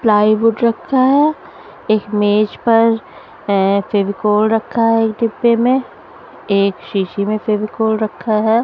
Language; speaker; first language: Hindi; non-native, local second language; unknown